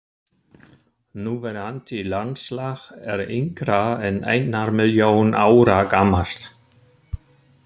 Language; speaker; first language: Icelandic; non-native, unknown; German